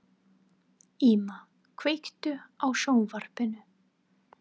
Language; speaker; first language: Icelandic; non-native, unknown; English